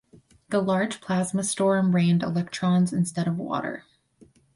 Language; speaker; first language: English; native; English